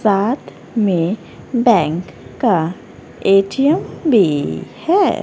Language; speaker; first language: Hindi; native; Hindi